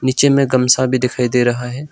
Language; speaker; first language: Hindi; non-native, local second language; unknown